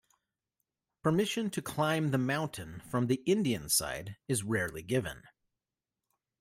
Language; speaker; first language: English; native; English